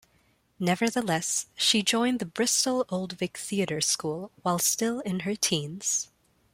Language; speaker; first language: English; non-native, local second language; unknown